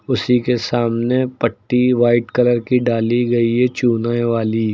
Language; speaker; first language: Hindi; native; Hindi